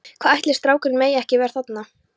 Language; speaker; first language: Icelandic; non-native, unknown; Polish